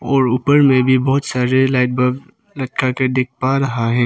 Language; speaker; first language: Hindi; non-native, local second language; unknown